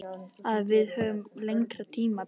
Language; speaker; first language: Icelandic; native; Icelandic